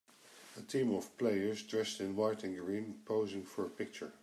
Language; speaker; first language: English; native; English